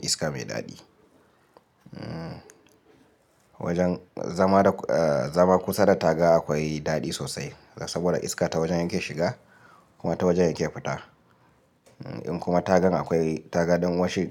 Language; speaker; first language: Hausa; native; Hausa